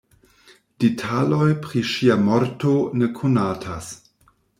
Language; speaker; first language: Esperanto; non-native, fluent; German